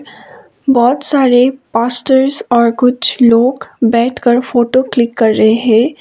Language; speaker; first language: Hindi; non-native, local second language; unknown